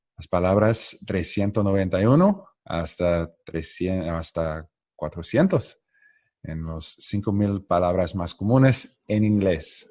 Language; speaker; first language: Spanish; non-native, learner; English